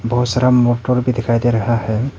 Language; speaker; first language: Hindi; early bilingual, other home language; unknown